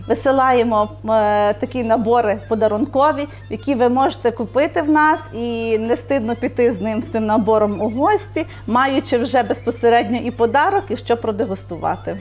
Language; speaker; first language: Ukrainian; native; Ukrainian